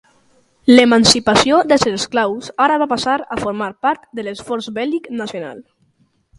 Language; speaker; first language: Catalan; non-native, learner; Spanish